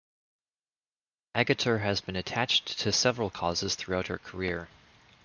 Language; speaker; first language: English; native; English